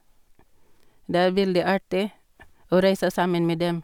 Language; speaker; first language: Norwegian; non-native, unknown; Cebuano